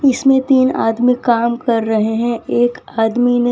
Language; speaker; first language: Hindi; non-native, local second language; Gujarati